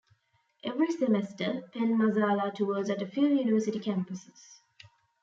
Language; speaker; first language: English; non-native, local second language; Tamil